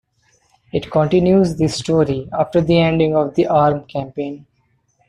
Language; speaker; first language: English; non-native, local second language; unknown